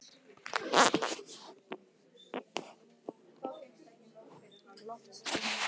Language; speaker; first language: Icelandic; native; Icelandic